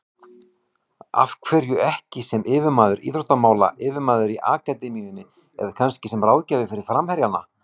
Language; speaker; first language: Icelandic; native; Icelandic